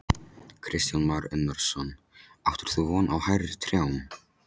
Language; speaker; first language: Icelandic; non-native, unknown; Polish